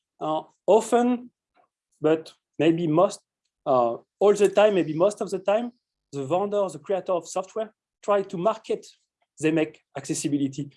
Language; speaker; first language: English; non-native, fluent; French